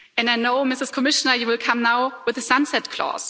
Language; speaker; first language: English; non-native, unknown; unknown